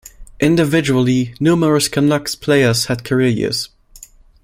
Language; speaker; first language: English; non-native, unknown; German